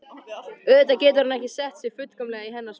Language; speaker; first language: Icelandic; native; Icelandic